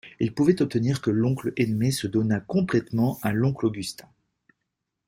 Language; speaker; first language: French; native; French